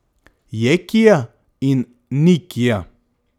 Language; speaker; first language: Slovenian; non-native, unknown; Macedonian